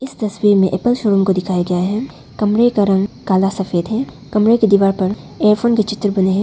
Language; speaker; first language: Hindi; non-native, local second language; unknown